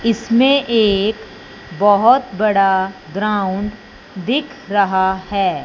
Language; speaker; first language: Hindi; non-native, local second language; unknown